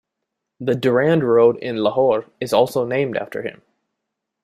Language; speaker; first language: English; native; English